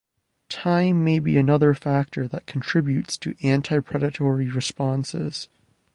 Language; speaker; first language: English; native; English